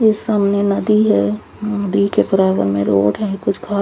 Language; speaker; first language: Hindi; native; Hindi